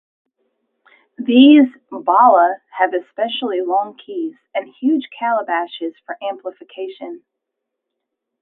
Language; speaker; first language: English; native; English